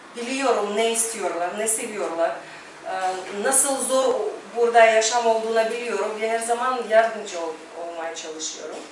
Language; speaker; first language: Turkish; non-native, fluent; Russian